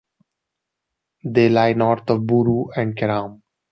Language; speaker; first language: English; non-native, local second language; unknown